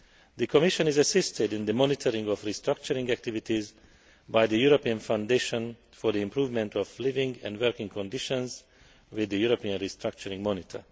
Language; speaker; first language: English; non-native, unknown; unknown